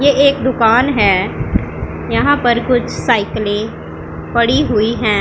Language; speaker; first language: Hindi; non-native, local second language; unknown